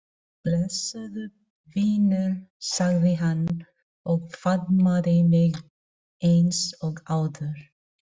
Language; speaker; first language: Icelandic; non-native, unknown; Filipino